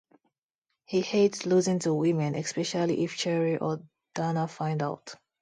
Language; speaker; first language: English; non-native, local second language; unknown